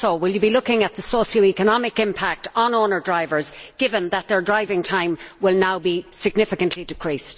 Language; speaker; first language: English; native; English